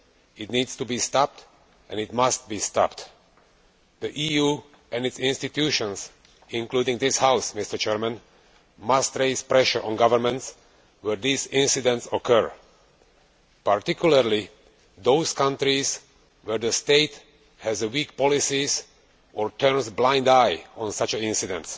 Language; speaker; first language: English; non-native, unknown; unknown